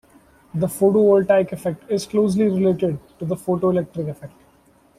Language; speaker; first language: English; non-native, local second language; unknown